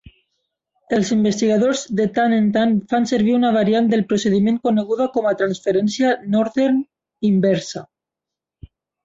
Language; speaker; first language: Catalan; non-native, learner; Spanish